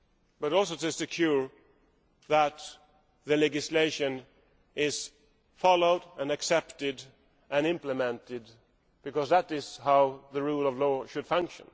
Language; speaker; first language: English; non-native, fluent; Swedish